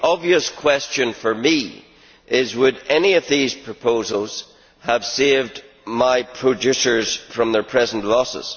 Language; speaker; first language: English; native; English